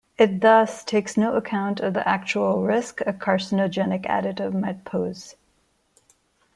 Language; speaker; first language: English; non-native, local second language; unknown